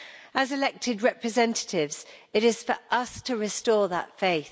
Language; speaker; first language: English; native; English